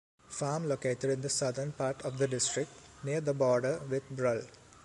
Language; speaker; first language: English; non-native, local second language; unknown